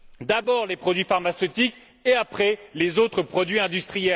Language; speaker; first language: French; native; French